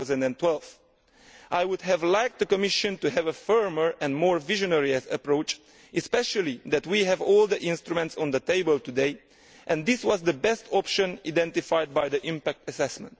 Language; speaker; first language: English; non-native, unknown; Italian